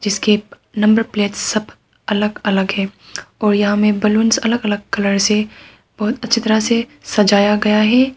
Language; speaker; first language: Hindi; non-native, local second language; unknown